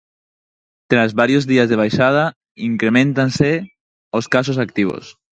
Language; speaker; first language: Galician; non-native, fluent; Spanish